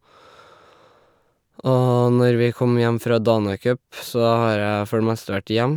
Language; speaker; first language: Norwegian; native; Norwegian